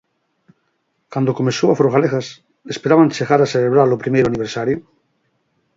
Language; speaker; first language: Galician; native; Galician